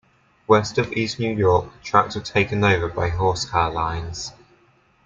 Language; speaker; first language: English; native; English